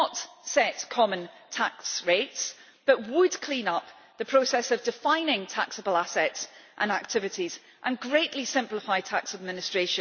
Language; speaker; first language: English; native; English